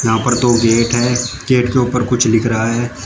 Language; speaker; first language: Hindi; native; Hindi